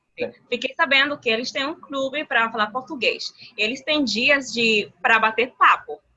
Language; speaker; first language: Portuguese; non-native, related language; Spanish